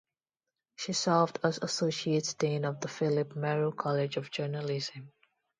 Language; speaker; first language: English; non-native, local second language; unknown